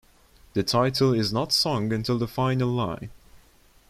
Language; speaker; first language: English; non-native, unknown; Turkish